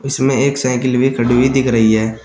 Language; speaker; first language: Hindi; native; Hindi